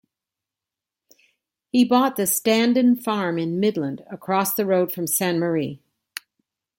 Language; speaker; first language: English; native; English